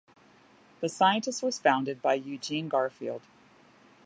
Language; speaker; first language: English; native; English